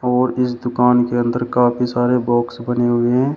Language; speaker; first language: Hindi; native; Hindi